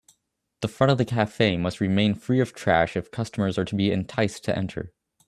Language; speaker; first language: English; native; English